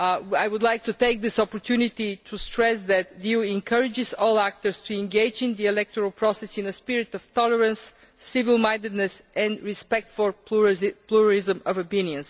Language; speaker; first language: English; non-native, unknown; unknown